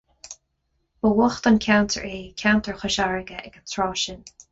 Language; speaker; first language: Irish; non-native, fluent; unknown